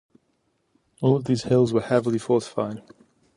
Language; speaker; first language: English; native; English